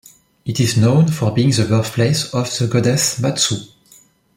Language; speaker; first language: English; non-native, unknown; French